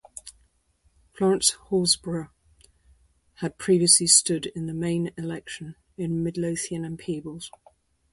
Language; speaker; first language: English; native; English